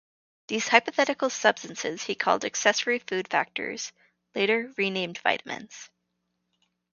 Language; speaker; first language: English; native; English